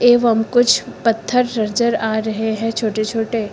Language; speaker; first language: Hindi; native; Hindi